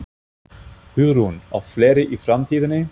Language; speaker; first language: Icelandic; non-native, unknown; German